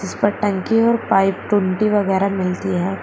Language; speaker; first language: Hindi; native; Hindi